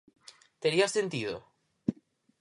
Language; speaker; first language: Galician; native; Galician